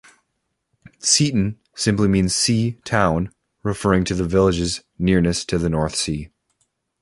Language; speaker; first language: English; native; English